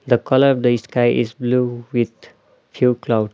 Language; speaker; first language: English; non-native, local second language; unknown